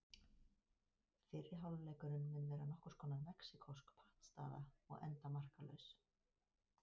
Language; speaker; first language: Icelandic; native; Icelandic